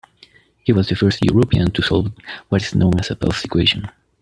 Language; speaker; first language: English; native; English